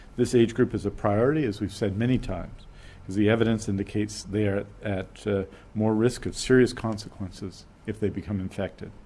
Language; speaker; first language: English; native; English